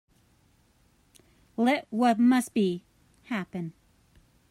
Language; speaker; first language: English; native; English